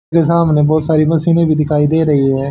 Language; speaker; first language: Hindi; native; Hindi